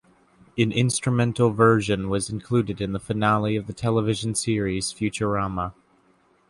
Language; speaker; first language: English; native; English